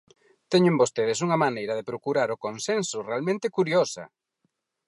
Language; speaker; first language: Galician; non-native, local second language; Spanish